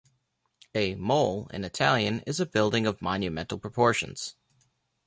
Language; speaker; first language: English; native; English